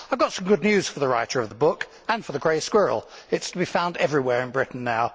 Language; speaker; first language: English; native; English